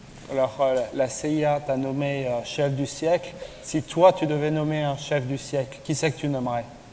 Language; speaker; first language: French; native; French